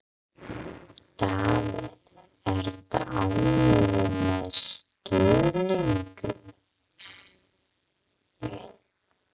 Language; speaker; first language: Icelandic; non-native, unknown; English